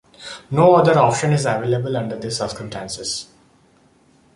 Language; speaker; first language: English; non-native, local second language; Odia